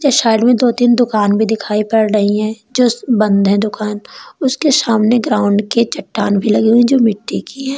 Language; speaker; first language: Hindi; native; Hindi